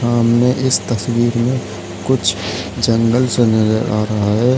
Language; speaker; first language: Hindi; native; Hindi